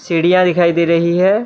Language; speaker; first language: Hindi; non-native, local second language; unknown